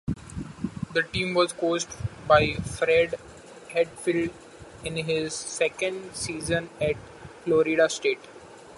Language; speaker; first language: English; non-native, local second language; Marathi